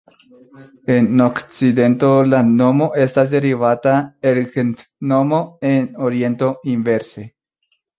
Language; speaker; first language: Esperanto; non-native, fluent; Spanish